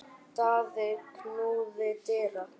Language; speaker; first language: Icelandic; native; Icelandic